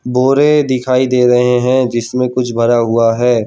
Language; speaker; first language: Hindi; non-native, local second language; Gujarati